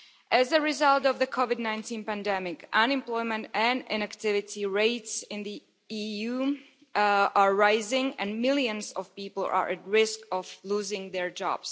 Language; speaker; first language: English; non-native, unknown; Slovak